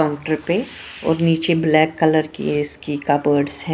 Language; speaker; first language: Hindi; non-native, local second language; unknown